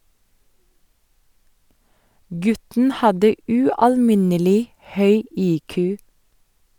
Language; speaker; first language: Norwegian; non-native, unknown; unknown